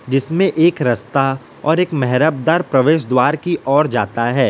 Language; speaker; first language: Hindi; non-native, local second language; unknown